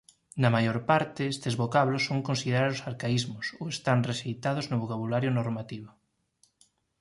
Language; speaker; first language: Galician; native; Galician